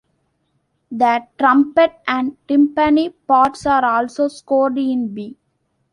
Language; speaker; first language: English; non-native, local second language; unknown